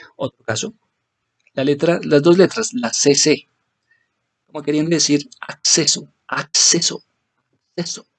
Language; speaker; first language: Spanish; native; Spanish